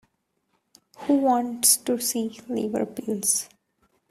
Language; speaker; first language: English; non-native, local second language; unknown